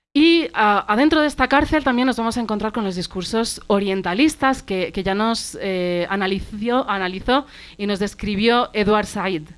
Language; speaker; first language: Spanish; early bilingual, other home language; Arabic